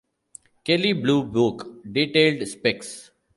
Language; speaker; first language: English; non-native, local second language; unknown